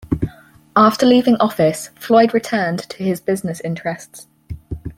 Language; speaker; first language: English; native; English